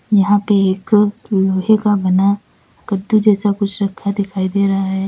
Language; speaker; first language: Hindi; native; Hindi